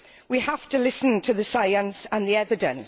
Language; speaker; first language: English; native; English